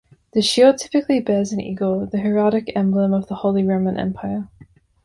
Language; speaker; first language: English; non-native, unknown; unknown